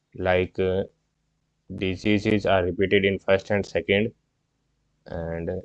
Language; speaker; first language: English; non-native, local second language; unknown